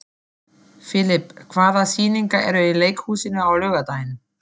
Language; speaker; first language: Icelandic; non-native, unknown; German